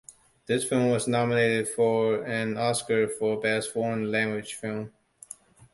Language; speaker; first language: English; non-native, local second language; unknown